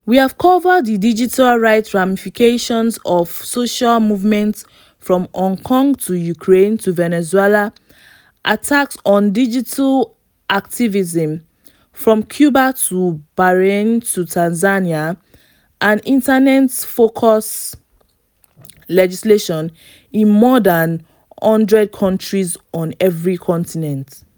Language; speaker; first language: English; non-native, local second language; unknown